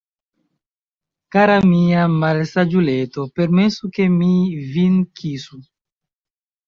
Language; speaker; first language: Esperanto; non-native, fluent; Chinese